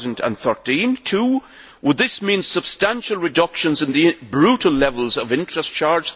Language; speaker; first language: English; native; English